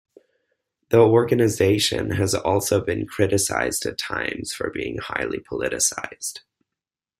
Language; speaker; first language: English; native; English